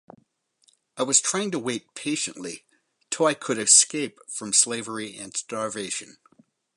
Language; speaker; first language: English; native; English